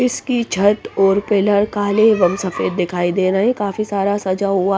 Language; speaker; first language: Hindi; non-native, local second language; Punjabi